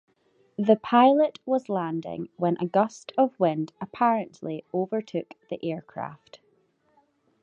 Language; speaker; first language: English; native; English